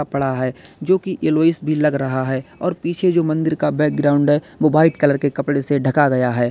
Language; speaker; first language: Hindi; native; Hindi